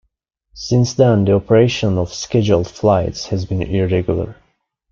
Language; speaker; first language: English; non-native, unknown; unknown